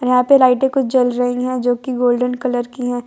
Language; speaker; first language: Hindi; non-native, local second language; Gujarati